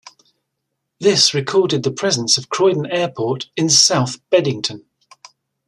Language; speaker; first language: English; native; English